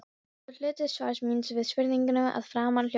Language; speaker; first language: Icelandic; non-native, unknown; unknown